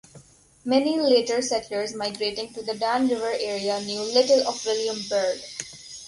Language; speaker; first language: English; non-native, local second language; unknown